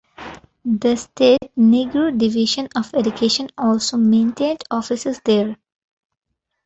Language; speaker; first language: English; non-native, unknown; Bangla